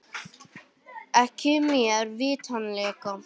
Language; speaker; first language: Icelandic; native; Icelandic